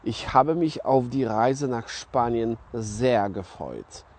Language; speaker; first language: German; non-native, fluent; Polish